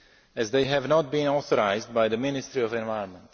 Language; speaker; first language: English; non-native, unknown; Slovak